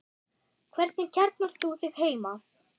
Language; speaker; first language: Icelandic; non-native, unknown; German